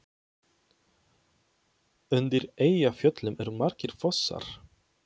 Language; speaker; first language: Icelandic; non-native, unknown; Polish